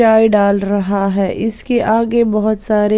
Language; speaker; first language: Hindi; non-native, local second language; Punjabi